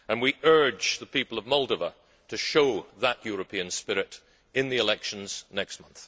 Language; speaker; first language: English; native; English